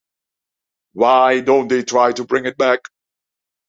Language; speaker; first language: English; non-native, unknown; Dutch